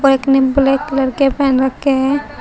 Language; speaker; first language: Hindi; native; Hindi